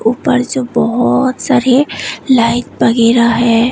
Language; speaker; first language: Hindi; non-native, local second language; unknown